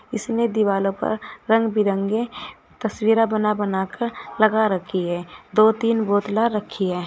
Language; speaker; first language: Hindi; native; Hindi